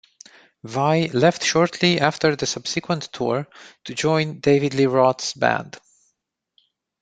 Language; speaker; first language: English; non-native, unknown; Romanian